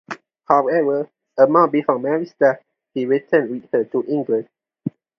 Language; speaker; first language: English; non-native, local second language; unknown